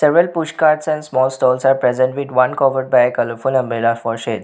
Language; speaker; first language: English; non-native, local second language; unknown